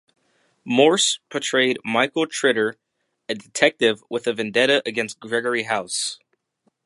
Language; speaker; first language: English; native; English